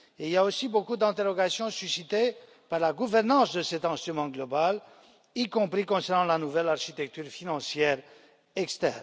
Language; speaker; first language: French; non-native, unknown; Romanian